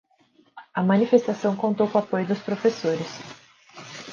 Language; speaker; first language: Portuguese; native; Portuguese